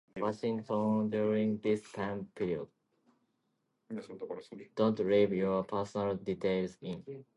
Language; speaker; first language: English; non-native, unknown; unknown